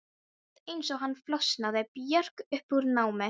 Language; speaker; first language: Icelandic; non-native, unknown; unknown